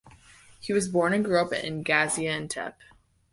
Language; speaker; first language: English; native; English